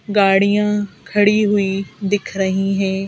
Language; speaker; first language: Hindi; native; Hindi